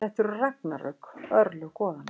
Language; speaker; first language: Icelandic; native; Icelandic